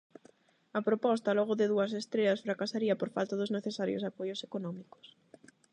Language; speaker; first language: Galician; non-native, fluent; Spanish